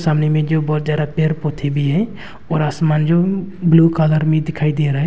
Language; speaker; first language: Hindi; non-native, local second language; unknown